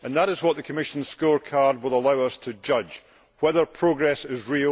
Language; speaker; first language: English; native; English